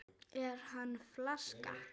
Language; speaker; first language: Icelandic; native; Icelandic